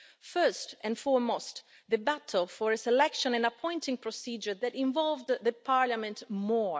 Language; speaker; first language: English; non-native, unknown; Italian